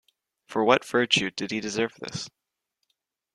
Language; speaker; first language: English; native; English